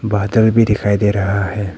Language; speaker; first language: Hindi; non-native, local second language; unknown